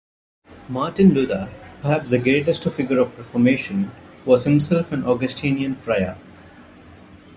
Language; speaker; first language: English; non-native, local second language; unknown